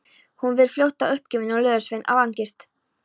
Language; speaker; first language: Icelandic; non-native, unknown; Polish